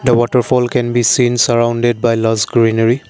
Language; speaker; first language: English; non-native, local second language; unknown